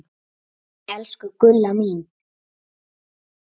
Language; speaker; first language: Icelandic; native; Icelandic